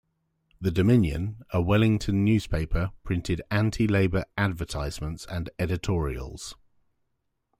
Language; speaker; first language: English; native; English